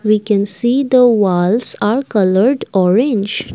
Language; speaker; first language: English; non-native, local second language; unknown